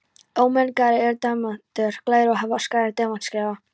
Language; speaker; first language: Icelandic; non-native, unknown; Polish